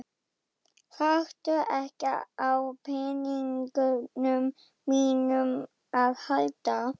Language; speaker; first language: Icelandic; non-native, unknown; German